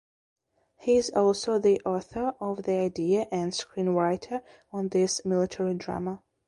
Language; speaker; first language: English; non-native, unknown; Belarusian